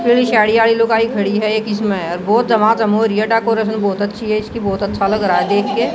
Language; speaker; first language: Hindi; native; Hindi